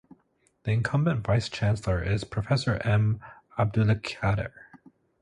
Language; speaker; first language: English; native; English